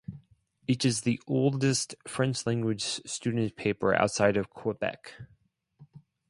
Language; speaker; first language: English; non-native, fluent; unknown